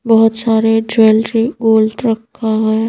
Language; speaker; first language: Hindi; native; Hindi